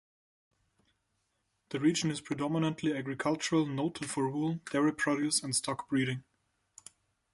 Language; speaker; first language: English; non-native, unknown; German